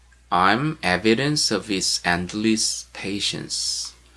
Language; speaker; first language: English; non-native, fluent; Korean